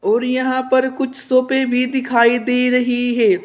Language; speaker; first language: Hindi; native; Hindi